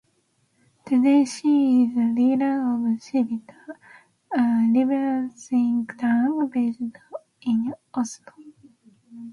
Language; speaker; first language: English; non-native, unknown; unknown